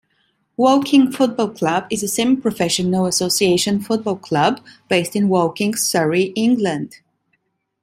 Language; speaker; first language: English; non-native, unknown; Italian